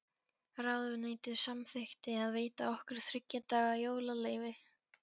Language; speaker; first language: Icelandic; non-native, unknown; Polish